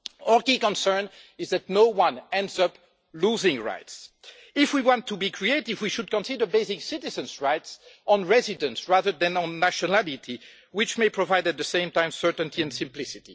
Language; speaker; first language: English; non-native, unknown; French